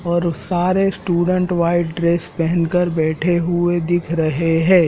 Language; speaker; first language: Hindi; native; Hindi